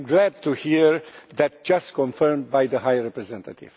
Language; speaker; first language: English; non-native, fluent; Romanian